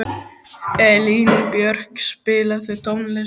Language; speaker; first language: Icelandic; native; Icelandic